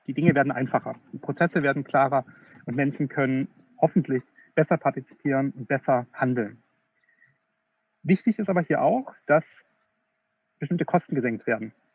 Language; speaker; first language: German; native; German